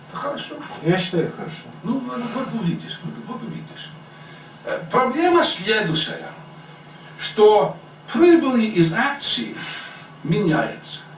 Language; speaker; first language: Russian; non-native, fluent; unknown